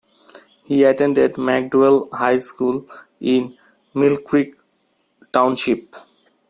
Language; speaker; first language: English; non-native, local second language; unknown